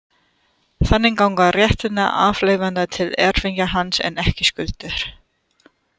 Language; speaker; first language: Icelandic; non-native, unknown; German